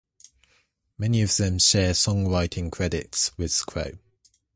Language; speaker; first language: English; native; English